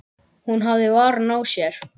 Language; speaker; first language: Icelandic; native; Icelandic